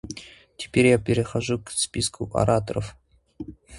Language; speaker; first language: Russian; non-native, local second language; Kazakh